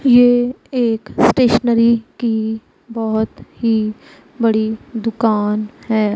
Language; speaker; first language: Hindi; non-native, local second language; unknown